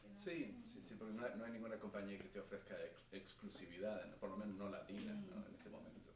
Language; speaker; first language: Spanish; native; Spanish